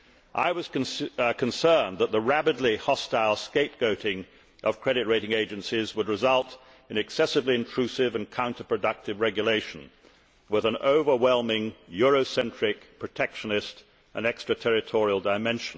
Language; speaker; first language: English; native; English